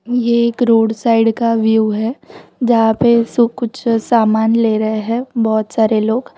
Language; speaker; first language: Hindi; non-native, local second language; Gujarati